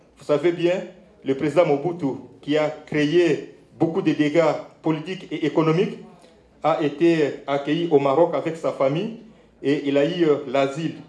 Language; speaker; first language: French; non-native, local second language; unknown